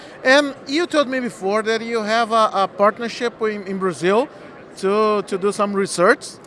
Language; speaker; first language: English; non-native, fluent; Portuguese